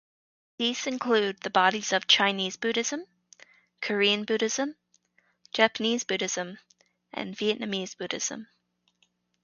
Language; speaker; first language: English; native; English